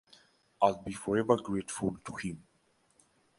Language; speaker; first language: English; non-native, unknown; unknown